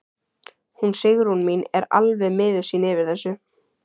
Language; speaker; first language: Icelandic; native; Icelandic